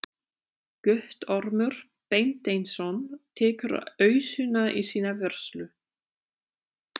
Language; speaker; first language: Icelandic; non-native, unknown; German